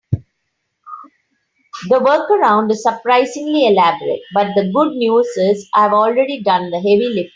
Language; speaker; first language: English; non-native, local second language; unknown